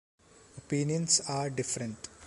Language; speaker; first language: English; non-native, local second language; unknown